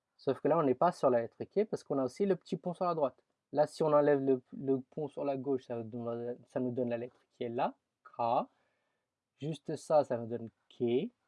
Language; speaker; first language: French; early bilingual, other home language; Tamil